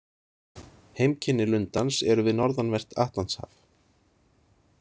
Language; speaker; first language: Icelandic; native; Icelandic